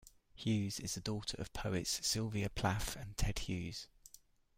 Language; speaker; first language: English; native; English